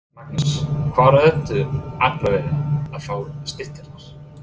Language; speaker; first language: Icelandic; non-native, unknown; English